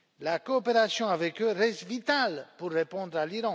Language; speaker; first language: French; non-native, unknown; Romanian